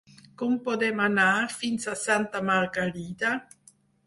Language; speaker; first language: Catalan; non-native, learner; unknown